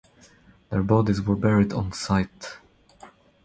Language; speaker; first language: English; non-native, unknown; Croatian